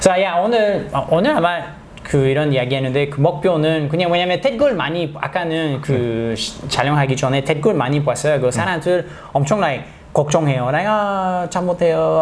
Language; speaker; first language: Korean; non-native, learner; English